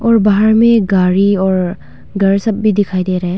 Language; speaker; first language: Hindi; non-native, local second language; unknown